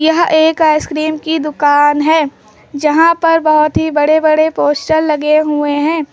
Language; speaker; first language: Hindi; native; Hindi